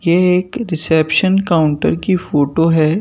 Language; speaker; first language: Hindi; native; Hindi